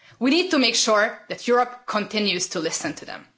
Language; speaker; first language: English; non-native, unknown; Hungarian